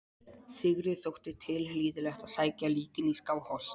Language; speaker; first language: Icelandic; non-native, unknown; Polish